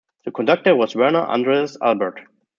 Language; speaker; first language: English; non-native, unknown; German